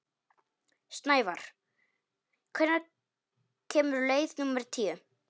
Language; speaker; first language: Icelandic; non-native, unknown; Polish